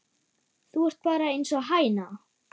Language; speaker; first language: Icelandic; non-native, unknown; German